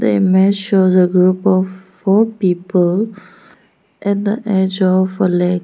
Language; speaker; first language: English; non-native, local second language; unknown